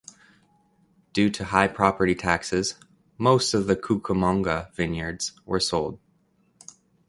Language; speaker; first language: English; native; English